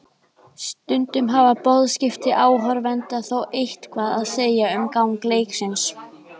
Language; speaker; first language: Icelandic; native; Icelandic